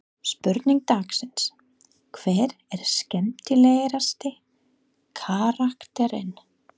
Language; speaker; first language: Icelandic; non-native, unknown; English